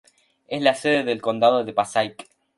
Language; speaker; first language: Spanish; native; Spanish